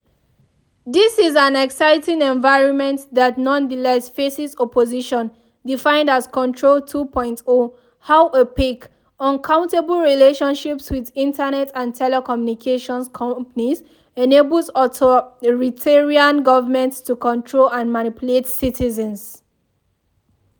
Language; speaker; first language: English; non-native, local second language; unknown